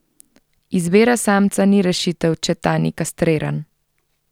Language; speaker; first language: Slovenian; native; Slovenian